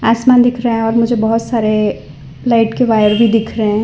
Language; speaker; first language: Hindi; non-native, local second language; Gujarati